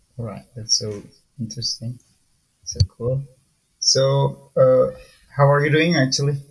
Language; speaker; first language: English; non-native, fluent; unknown